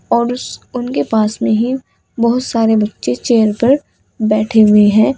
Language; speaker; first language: Hindi; native; Hindi